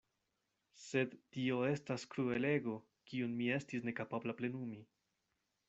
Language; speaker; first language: Esperanto; non-native, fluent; Spanish